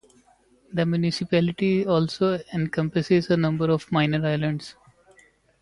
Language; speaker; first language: English; non-native, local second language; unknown